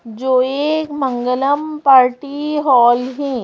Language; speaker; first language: Hindi; native; Hindi